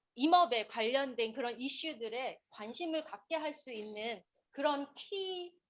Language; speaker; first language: Korean; native; Korean